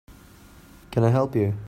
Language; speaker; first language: English; non-native, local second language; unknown